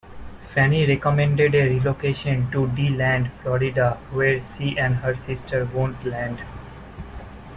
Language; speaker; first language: English; non-native, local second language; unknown